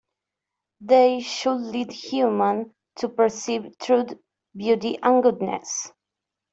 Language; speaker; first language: English; non-native, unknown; Spanish